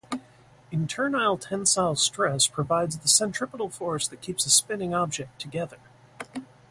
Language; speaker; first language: English; native; English